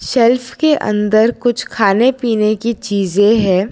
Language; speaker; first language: Hindi; non-native, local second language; Gujarati